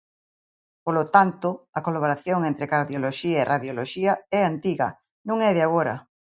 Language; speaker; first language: Galician; native; Galician